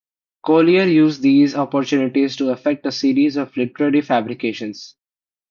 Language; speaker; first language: English; non-native, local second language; Hindi